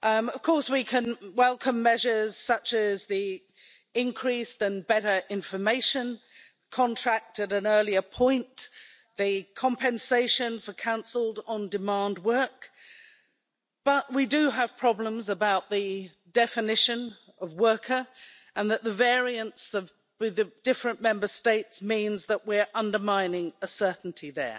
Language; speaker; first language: English; native; English